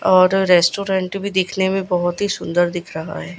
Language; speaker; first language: Hindi; non-native, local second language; Gujarati